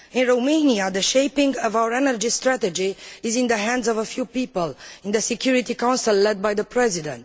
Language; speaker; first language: English; non-native, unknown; Romanian